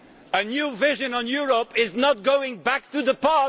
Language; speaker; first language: English; non-native, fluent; Dutch